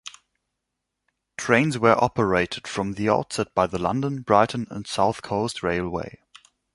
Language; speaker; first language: English; non-native, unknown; German